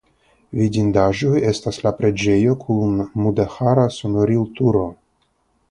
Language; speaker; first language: Esperanto; non-native, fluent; Russian